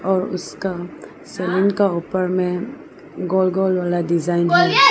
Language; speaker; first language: Hindi; early bilingual, other home language; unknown